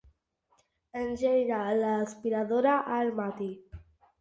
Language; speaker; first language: Catalan; non-native, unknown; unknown